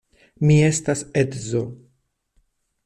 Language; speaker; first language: Esperanto; non-native, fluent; Spanish